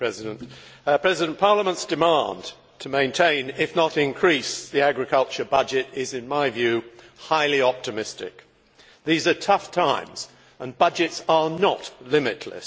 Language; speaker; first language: English; native; English